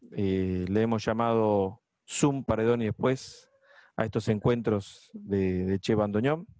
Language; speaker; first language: Spanish; native; Spanish